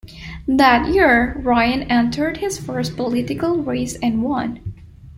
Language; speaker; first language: English; non-native, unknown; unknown